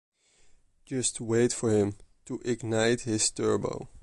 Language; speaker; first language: English; non-native, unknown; Dutch